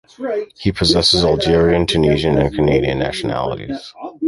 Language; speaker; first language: English; native; English